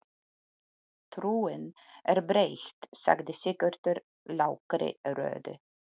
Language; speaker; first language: Icelandic; non-native, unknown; Polish